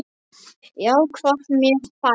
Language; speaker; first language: Icelandic; non-native, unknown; Polish